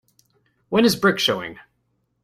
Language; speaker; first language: English; native; English